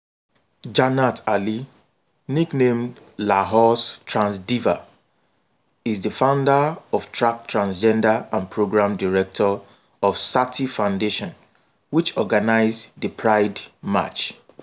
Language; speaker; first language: English; non-native, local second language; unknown